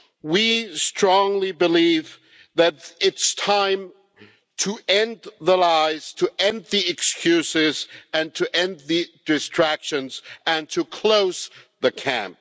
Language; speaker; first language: English; non-native, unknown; German